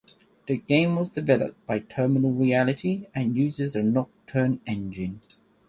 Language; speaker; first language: English; native; English